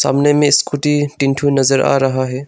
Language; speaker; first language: Hindi; non-native, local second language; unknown